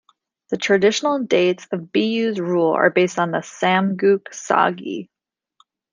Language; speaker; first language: English; native; English